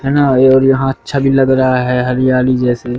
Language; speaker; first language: Hindi; native; Hindi